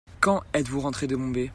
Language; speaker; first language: French; native; French